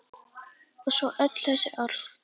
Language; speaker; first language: Icelandic; native; Icelandic